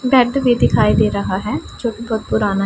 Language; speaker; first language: Hindi; non-native, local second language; Punjabi